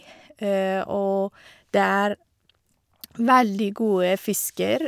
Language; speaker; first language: Norwegian; non-native, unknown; Persian